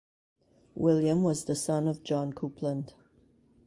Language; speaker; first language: English; native; English